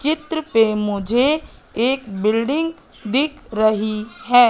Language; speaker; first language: Hindi; native; Hindi